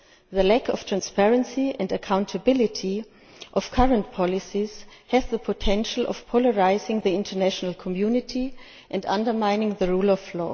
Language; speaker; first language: English; non-native, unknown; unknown